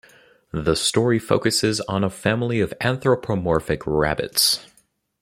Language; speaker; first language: English; native; English